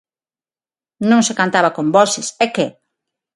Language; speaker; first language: Galician; non-native, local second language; Spanish